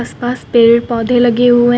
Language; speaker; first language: Hindi; native; Hindi